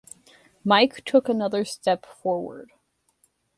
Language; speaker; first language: English; native; English